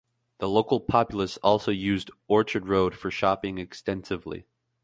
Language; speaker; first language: English; native; English